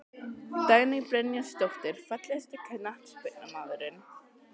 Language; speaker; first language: Icelandic; native; Icelandic